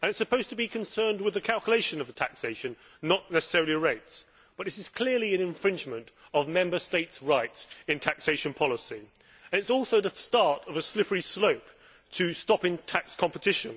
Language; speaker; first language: English; native; English